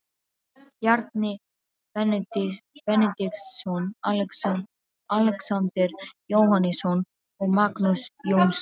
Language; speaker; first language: Icelandic; non-native, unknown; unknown